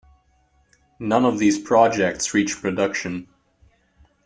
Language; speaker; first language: English; native; English